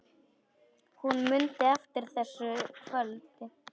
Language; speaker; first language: Icelandic; non-native, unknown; Polish